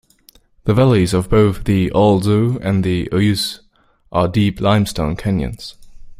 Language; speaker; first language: English; native; English